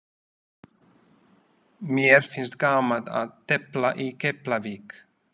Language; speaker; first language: Icelandic; non-native, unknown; Slovak